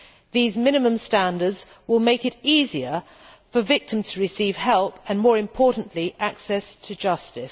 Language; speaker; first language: English; native; English